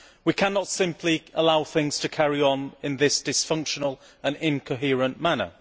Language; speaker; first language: English; native; English